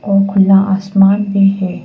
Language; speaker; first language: Hindi; non-native, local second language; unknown